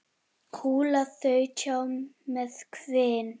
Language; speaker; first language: Icelandic; native; Icelandic